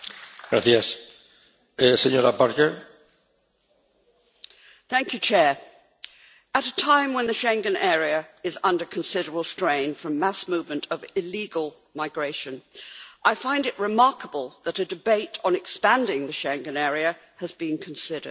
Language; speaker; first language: English; native; English